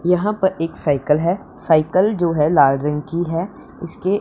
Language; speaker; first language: Hindi; non-native, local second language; Punjabi